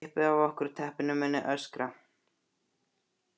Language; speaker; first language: Icelandic; native; Icelandic